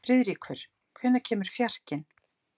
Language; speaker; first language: Icelandic; native; Icelandic